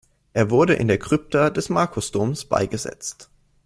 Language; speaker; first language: German; native; German